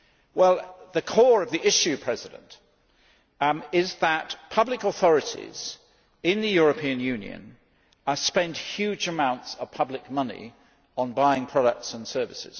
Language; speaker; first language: English; native; English